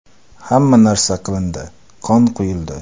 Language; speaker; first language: Uzbek; non-native, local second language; Kara-Kalpak